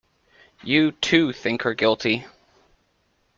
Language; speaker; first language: English; native; English